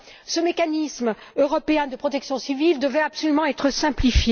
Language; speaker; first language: French; native; French